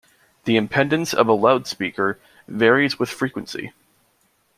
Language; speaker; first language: English; native; English